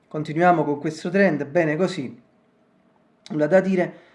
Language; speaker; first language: Italian; native; Italian